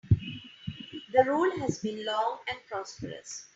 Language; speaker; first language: English; non-native, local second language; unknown